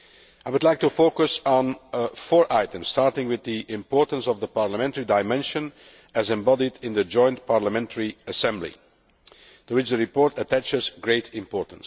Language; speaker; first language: English; non-native, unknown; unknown